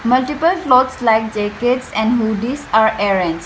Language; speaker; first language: English; non-native, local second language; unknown